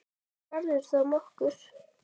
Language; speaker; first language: Icelandic; native; Icelandic